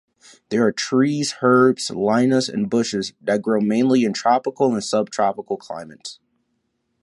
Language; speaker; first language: English; native; English